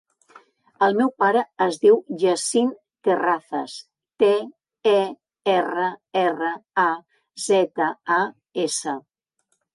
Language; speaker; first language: Catalan; native; Catalan